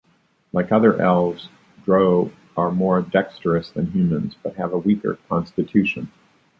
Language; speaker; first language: English; native; English